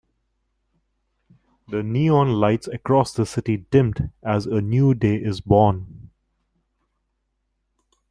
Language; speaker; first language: English; non-native, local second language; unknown